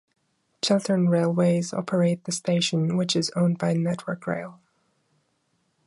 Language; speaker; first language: English; non-native, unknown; German